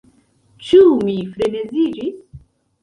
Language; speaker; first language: Esperanto; non-native, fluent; Central Kurdish